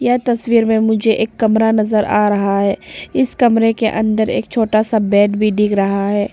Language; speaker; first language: Hindi; non-native, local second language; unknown